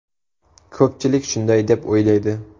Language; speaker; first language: Uzbek; native; Uzbek